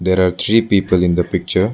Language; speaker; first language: English; non-native, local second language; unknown